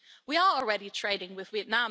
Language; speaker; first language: English; non-native, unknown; German